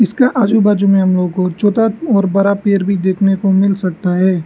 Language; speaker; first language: Hindi; non-native, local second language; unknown